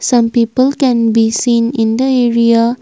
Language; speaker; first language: English; non-native, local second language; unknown